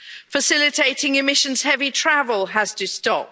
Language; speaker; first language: English; native; English